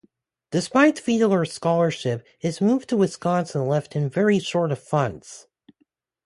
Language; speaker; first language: English; native; English